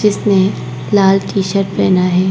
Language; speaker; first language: Hindi; non-native, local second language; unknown